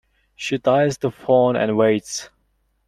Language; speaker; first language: English; non-native, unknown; Mongolian